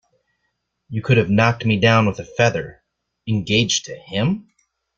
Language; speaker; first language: English; native; English